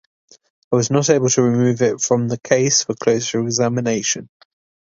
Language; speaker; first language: English; native; English